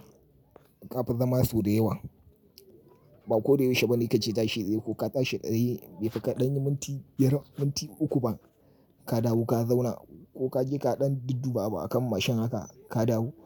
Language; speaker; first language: Hausa; native; Hausa